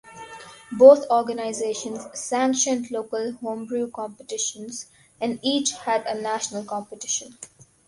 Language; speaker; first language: English; non-native, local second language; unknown